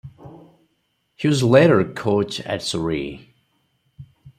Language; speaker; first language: English; non-native, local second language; Odia